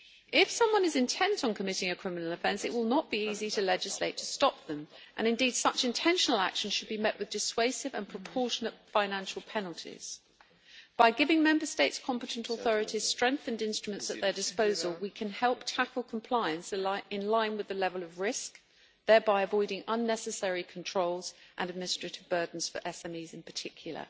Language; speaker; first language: English; native; English